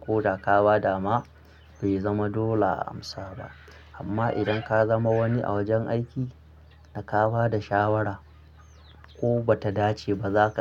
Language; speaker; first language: Hausa; non-native, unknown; Akan